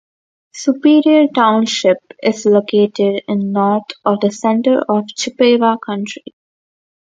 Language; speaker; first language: English; non-native, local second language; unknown